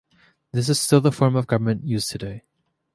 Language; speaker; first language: English; native; English